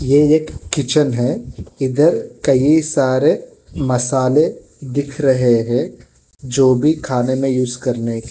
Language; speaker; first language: Hindi; non-native, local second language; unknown